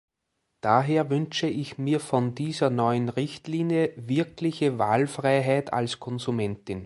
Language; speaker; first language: German; native; German